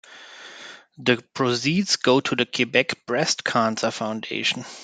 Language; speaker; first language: English; non-native, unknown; German